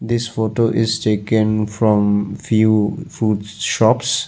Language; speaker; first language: English; non-native, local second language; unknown